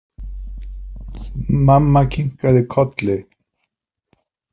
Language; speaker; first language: Icelandic; non-native, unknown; Polish